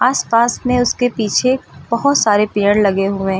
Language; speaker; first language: Hindi; native; Hindi